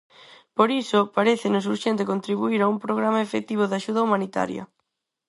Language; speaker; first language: Galician; non-native, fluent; Spanish